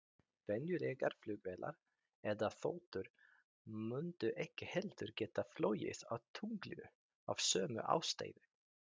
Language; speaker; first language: Icelandic; native; Icelandic